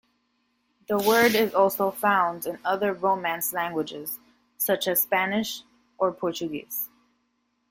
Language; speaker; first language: English; native; English